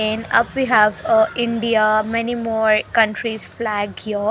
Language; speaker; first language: English; non-native, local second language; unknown